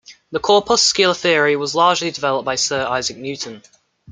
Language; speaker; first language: English; native; English